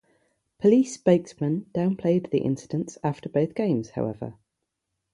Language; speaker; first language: English; native; English